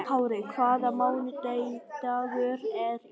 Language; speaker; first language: Icelandic; non-native, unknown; Vietnamese